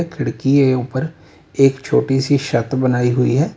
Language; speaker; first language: Hindi; native; Hindi